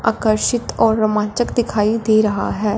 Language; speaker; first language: Hindi; non-native, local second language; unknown